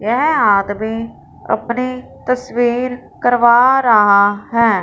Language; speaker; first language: Hindi; non-native, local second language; Punjabi